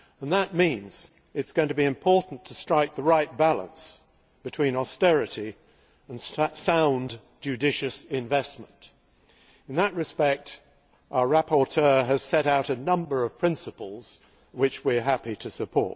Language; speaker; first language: English; native; English